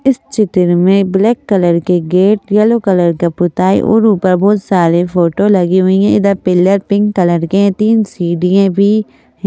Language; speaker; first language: Hindi; native; Hindi